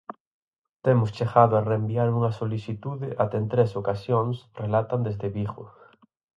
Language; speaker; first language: Galician; native; Galician